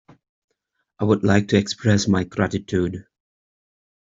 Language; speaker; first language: English; native; English